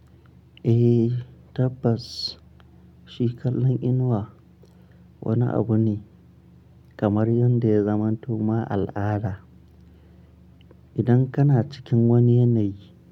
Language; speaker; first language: Hausa; non-native, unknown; Akan